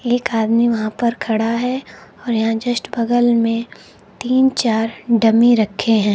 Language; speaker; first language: Hindi; native; Hindi